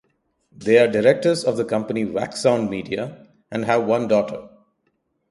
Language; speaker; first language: English; non-native, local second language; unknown